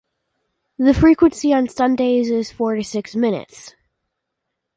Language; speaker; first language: English; native; English